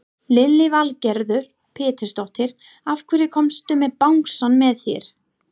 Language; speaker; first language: Icelandic; non-native, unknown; English